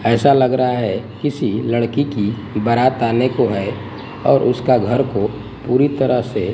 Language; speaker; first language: Hindi; non-native, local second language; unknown